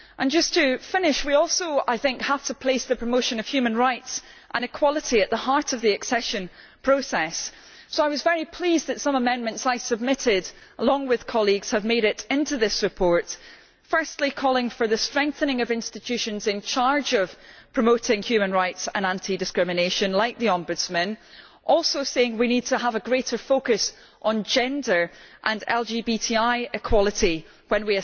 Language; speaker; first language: English; native; English